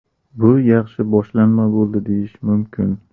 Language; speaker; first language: Uzbek; native; Uzbek